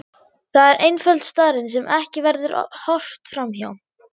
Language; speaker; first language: Icelandic; non-native, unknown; German